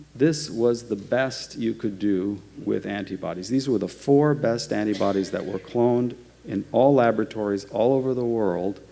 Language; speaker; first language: English; native; English